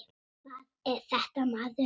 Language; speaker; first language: Icelandic; native; Icelandic